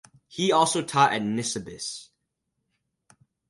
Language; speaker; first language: English; native; English